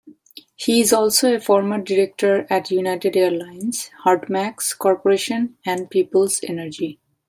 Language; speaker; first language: English; non-native, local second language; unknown